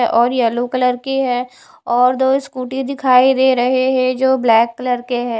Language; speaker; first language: Hindi; non-native, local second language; Punjabi